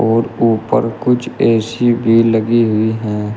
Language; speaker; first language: Hindi; native; Hindi